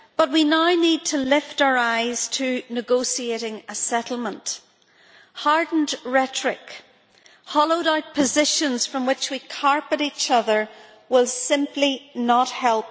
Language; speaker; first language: English; native; English